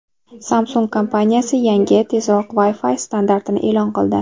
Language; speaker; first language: Uzbek; native; Uzbek